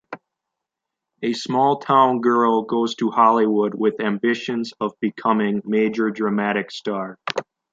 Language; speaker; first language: English; native; English